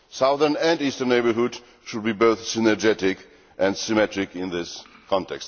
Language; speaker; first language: English; non-native, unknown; Polish